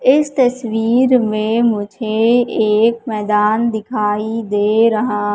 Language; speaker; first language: Hindi; native; Hindi